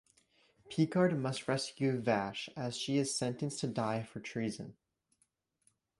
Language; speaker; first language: English; native; English